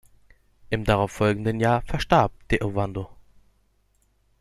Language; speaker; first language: German; non-native, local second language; Turkish